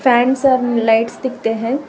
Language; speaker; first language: Hindi; non-native, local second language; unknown